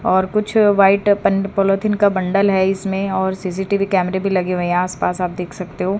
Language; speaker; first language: Hindi; native; Hindi